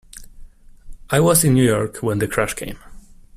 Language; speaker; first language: English; non-native, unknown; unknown